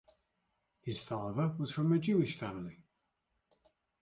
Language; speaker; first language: English; native; English